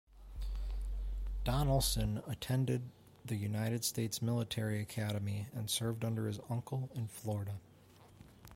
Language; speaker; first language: English; native; English